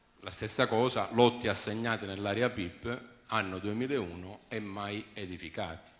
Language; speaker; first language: Italian; native; Italian